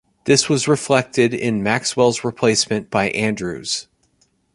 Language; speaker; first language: English; native; English